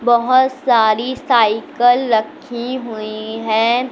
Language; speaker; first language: Hindi; native; Hindi